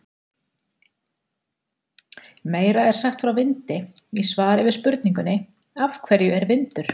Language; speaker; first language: Icelandic; native; Icelandic